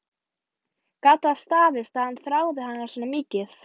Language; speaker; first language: Icelandic; native; Icelandic